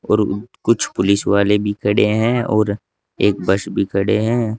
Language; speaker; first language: Hindi; native; Hindi